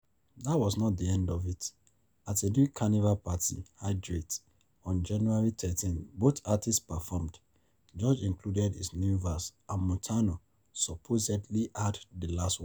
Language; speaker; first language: English; non-native, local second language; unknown